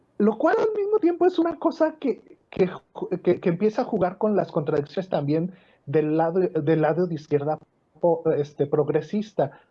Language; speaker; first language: Spanish; native; Spanish